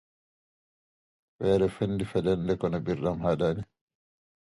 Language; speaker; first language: English; non-native, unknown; Dutch